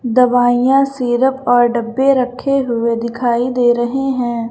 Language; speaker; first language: Hindi; native; Hindi